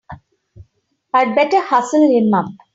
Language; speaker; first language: English; non-native, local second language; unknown